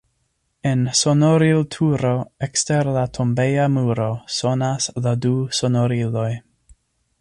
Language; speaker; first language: Esperanto; non-native, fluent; English